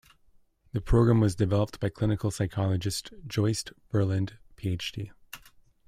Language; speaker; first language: English; native; English